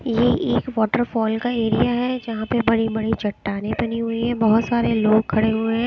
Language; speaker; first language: Hindi; native; Hindi